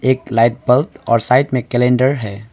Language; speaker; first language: Hindi; early bilingual, other home language; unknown